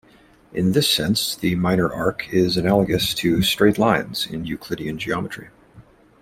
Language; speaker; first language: English; native; English